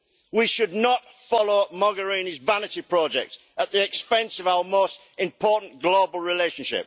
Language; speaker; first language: English; native; English